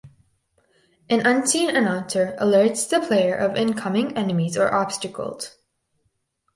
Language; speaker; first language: English; native; English